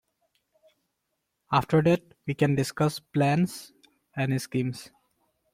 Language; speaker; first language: English; non-native, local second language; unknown